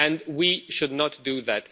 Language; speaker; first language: English; non-native, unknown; Romanian